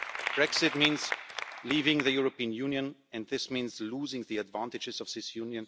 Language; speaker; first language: English; non-native, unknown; German